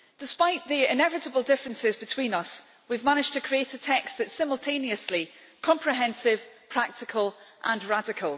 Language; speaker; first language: English; native; English